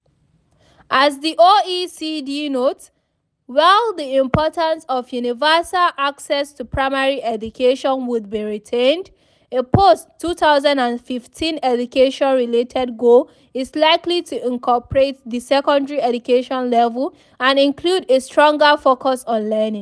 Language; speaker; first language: English; non-native, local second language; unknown